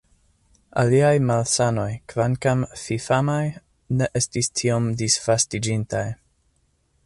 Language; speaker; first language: Esperanto; non-native, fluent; English